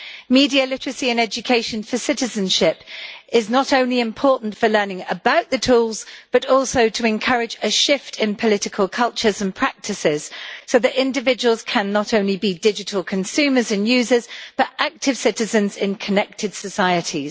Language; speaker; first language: English; native; English